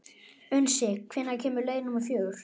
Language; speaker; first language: Icelandic; native; Icelandic